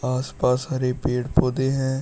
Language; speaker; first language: Hindi; native; Hindi